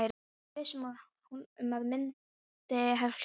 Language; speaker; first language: Icelandic; non-native, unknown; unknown